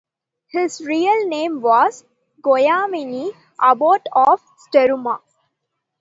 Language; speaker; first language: English; non-native, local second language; Tamil